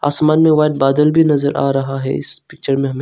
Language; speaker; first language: Hindi; non-native, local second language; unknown